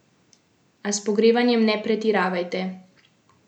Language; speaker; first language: Slovenian; native; Slovenian